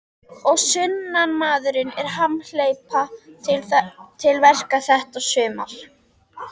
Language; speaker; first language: Icelandic; native; Icelandic